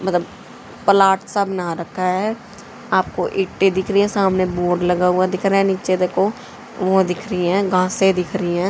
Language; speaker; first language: Hindi; native; Hindi